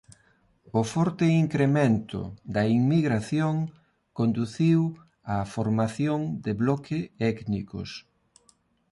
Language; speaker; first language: Galician; non-native, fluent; Spanish